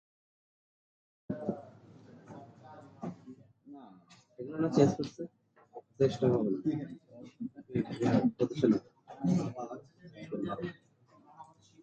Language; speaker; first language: English; native; English